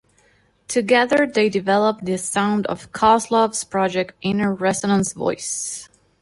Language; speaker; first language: English; non-native, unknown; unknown